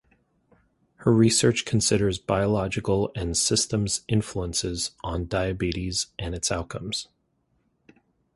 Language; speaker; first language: English; native; English